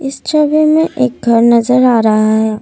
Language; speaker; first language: Hindi; non-native, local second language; Assamese